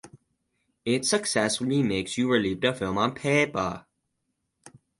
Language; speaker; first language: English; native; English